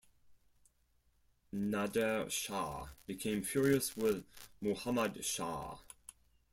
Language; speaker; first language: English; non-native, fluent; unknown